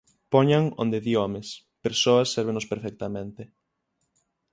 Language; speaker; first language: Galician; native; Galician